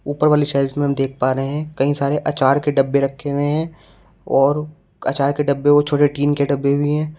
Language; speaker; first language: Hindi; native; Hindi